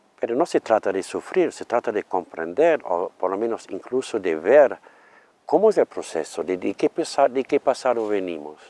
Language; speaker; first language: Spanish; non-native, fluent; German